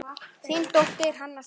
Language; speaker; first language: Icelandic; native; Icelandic